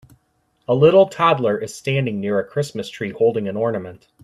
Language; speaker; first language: English; native; English